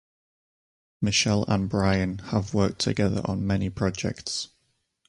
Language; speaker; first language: English; native; English